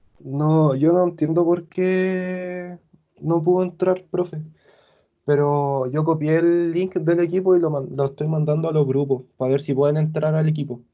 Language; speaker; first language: Spanish; native; Spanish